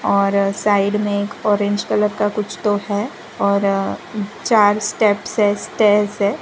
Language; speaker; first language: Hindi; non-native, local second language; Gujarati